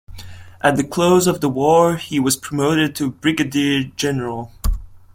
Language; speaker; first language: English; non-native, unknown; Latvian